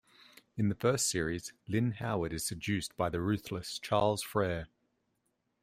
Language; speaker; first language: English; native; English